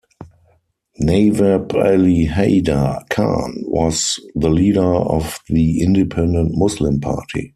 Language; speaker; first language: English; non-native, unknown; German